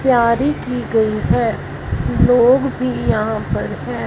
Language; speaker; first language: Hindi; non-native, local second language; Punjabi